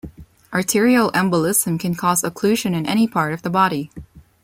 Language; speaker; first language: English; non-native, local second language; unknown